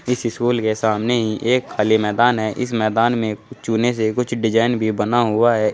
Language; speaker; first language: Hindi; native; Hindi